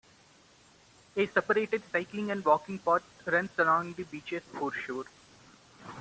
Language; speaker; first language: English; non-native, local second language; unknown